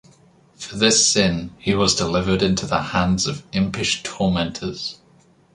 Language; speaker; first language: English; native; English